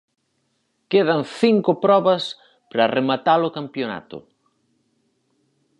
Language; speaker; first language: Galician; native; Galician